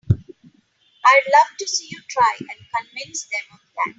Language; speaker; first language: English; non-native, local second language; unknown